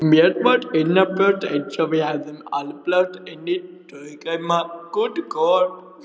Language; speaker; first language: Icelandic; native; Icelandic